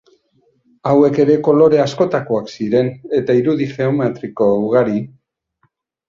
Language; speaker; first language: Basque; native; Basque